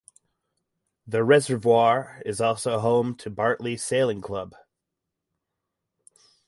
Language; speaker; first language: English; native; English